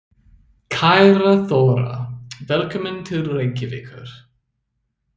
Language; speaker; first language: Icelandic; non-native, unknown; English